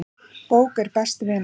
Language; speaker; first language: Icelandic; native; Icelandic